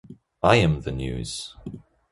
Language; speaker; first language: English; non-native, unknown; German